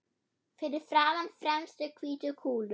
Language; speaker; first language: Icelandic; non-native, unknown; German